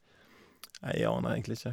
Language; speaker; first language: Norwegian; native; Norwegian